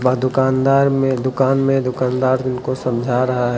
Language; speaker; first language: Hindi; native; Hindi